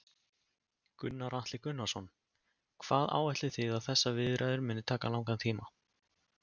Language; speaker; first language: Icelandic; native; Icelandic